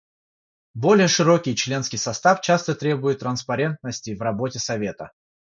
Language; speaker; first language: Russian; non-native, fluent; Georgian